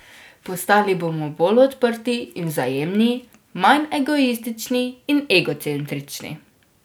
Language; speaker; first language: Slovenian; native; Slovenian